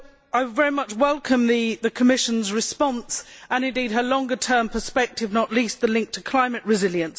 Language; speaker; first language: English; native; English